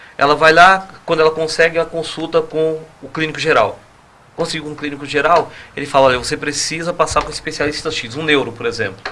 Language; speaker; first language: Portuguese; native; Portuguese